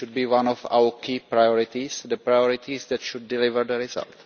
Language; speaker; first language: English; non-native, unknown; Czech